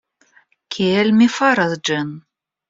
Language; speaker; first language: Esperanto; non-native, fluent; Russian